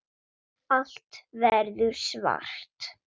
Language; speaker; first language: Icelandic; non-native, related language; Swedish